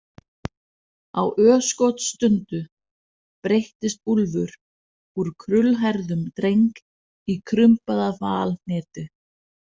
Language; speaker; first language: Icelandic; non-native, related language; Danish